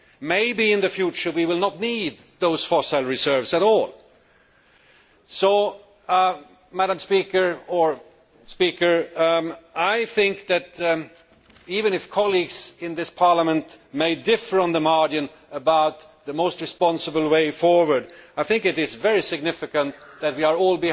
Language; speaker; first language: English; non-native, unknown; Swedish